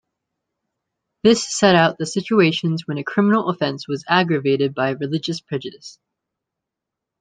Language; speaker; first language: English; native; English